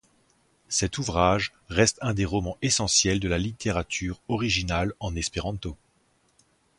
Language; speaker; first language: French; native; French